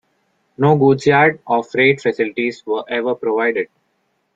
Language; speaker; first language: English; non-native, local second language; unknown